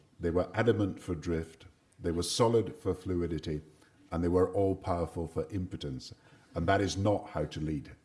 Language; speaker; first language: English; native; English